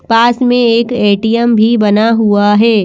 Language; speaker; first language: Hindi; native; Hindi